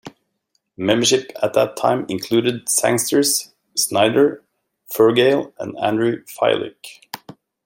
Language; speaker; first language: English; native; English